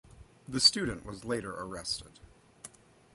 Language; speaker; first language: English; native; English